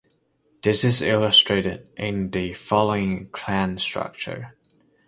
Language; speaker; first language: English; non-native, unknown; Chinese